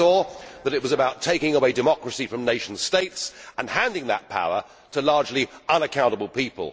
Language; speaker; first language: English; native; English